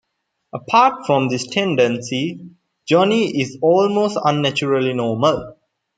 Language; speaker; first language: English; non-native, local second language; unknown